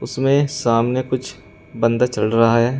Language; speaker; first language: Hindi; native; Hindi